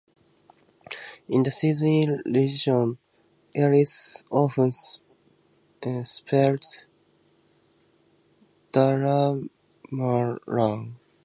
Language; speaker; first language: English; native; English